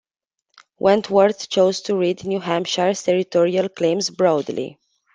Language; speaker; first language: English; non-native, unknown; Romanian